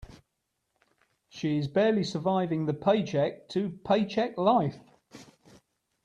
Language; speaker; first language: English; native; English